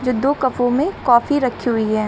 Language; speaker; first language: Hindi; native; Hindi